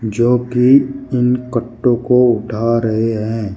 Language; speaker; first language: Hindi; native; Hindi